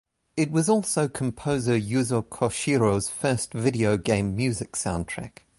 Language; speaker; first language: English; native; English